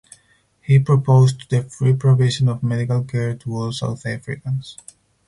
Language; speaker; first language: English; non-native, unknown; Spanish